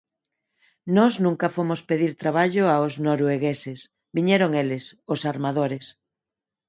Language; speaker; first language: Galician; non-native, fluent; Spanish